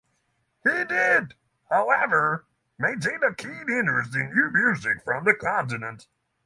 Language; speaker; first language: English; non-native, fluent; Norwegian